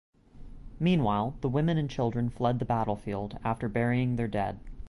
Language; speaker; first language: English; native; English